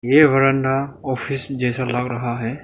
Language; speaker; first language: Hindi; non-native, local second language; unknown